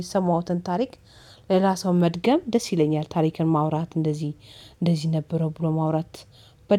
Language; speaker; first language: Amharic; native; Amharic